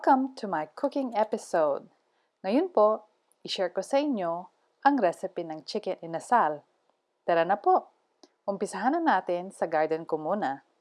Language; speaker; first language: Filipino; non-native, local second language; Pampanga